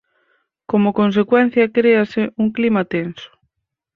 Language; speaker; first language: Galician; native; Galician